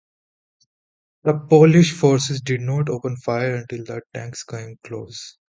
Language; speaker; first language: English; non-native, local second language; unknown